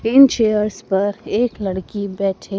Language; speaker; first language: Hindi; native; Hindi